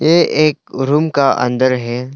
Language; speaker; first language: Hindi; non-native, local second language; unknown